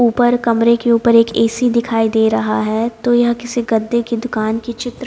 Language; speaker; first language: Hindi; native; Hindi